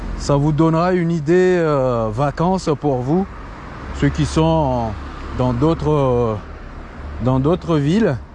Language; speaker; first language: French; non-native, local second language; Comorian